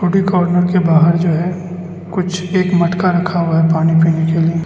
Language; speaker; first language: Hindi; non-native, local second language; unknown